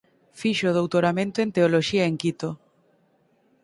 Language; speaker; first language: Galician; native; Galician